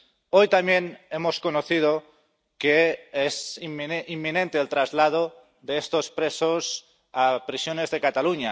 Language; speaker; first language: Spanish; non-native, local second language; Catalan